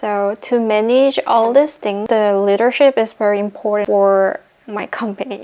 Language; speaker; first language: English; non-native, fluent; Korean